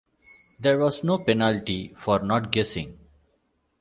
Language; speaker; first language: English; non-native, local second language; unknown